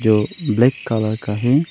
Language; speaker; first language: Hindi; non-native, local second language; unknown